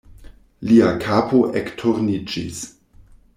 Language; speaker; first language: Esperanto; non-native, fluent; German